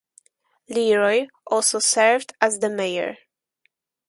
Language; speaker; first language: English; non-native, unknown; Polish